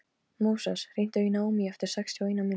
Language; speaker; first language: Icelandic; non-native, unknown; Polish